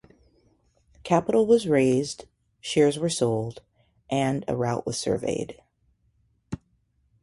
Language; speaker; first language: English; native; English